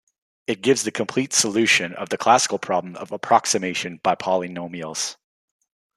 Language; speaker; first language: English; native; English